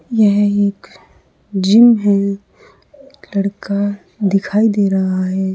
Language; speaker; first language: Hindi; native; Hindi